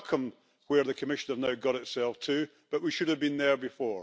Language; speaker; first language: English; native; English